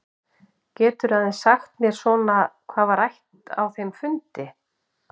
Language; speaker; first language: Icelandic; native; Icelandic